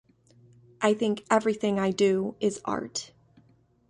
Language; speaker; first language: English; native; English